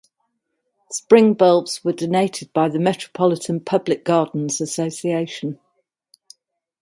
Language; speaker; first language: English; native; English